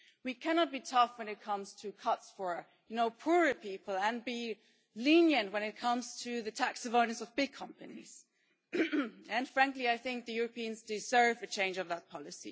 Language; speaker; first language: English; non-native, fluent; German